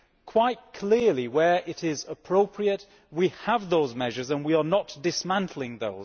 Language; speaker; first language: English; native; English